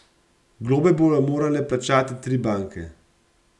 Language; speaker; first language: Slovenian; native; Slovenian